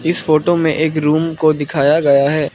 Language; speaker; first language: Hindi; non-native, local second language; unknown